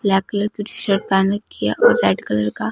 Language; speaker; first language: Hindi; non-native, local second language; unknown